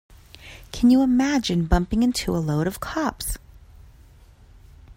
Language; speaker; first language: English; native; English